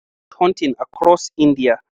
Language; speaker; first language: English; non-native, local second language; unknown